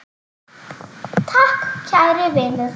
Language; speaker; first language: Icelandic; native; Icelandic